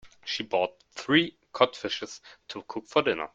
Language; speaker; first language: English; non-native, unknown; German